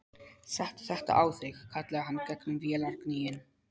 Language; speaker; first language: Icelandic; non-native, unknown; Polish